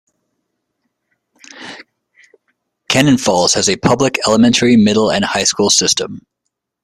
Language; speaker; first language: English; native; English